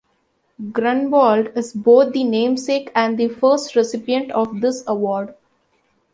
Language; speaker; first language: English; non-native, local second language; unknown